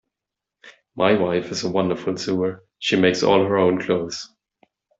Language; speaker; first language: English; non-native, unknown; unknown